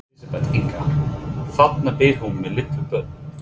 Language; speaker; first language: Icelandic; non-native, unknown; English